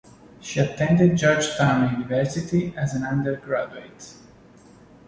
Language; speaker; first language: English; non-native, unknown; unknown